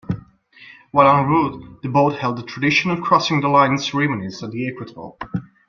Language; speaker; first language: English; non-native, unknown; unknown